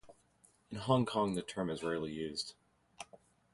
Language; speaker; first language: English; native; English